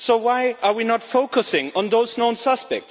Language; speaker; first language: English; non-native, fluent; German